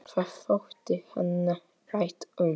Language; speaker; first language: Icelandic; non-native, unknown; Polish